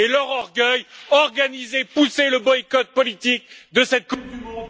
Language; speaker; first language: French; native; French